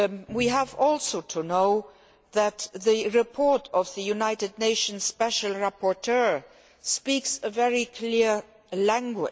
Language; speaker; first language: English; non-native, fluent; Luxembourgish